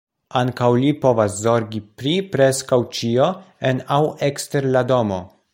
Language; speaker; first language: Esperanto; non-native, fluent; Polish